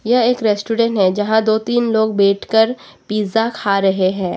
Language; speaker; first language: Hindi; non-native, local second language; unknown